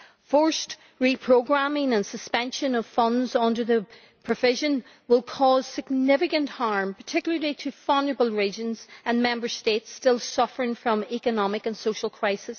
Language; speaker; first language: English; native; English